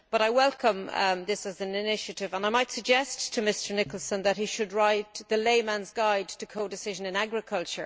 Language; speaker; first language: English; native; English